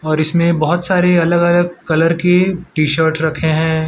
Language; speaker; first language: Hindi; non-native, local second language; Gujarati